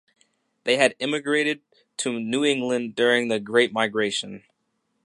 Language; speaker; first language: English; native; English